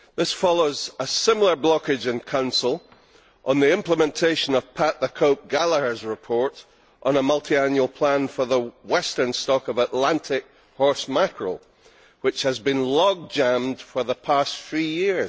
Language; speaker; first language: English; native; English